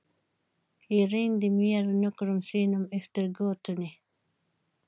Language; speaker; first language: Icelandic; non-native, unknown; Filipino